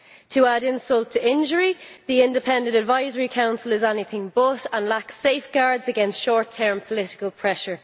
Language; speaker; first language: English; native; English